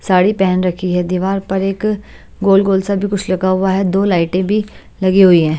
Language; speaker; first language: Hindi; native; Hindi